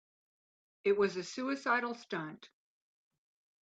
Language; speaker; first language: English; native; English